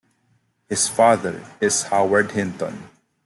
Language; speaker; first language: English; non-native, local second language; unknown